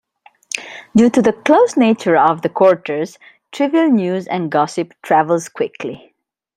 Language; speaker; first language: English; native; English